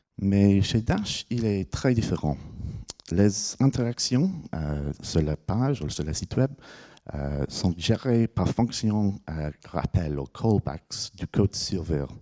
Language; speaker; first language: French; non-native, fluent; English